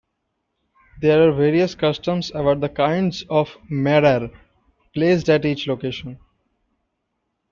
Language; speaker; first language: English; non-native, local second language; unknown